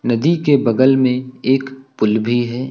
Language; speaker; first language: Hindi; native; Hindi